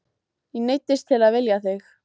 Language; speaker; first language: Icelandic; native; Icelandic